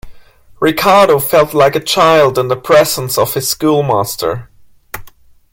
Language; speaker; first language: English; non-native, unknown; German